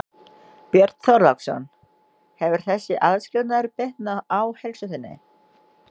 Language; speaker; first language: Icelandic; non-native, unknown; Indonesian